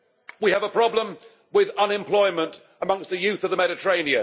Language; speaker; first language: English; native; English